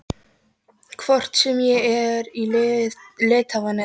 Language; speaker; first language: Icelandic; non-native, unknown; Polish